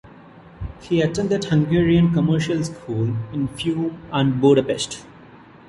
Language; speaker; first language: English; non-native, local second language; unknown